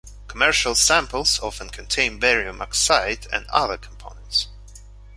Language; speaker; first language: English; non-native, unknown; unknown